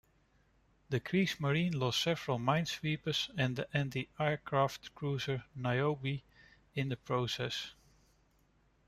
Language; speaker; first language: English; non-native, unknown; Dutch